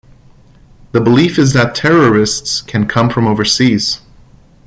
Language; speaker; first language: English; non-native, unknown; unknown